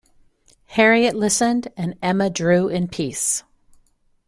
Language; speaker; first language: English; native; English